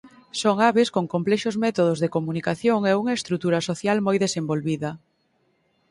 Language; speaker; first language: Galician; native; Galician